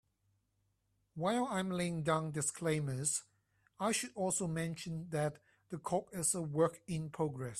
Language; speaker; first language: English; non-native, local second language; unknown